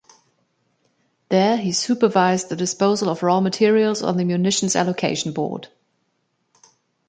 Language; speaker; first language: English; non-native, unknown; German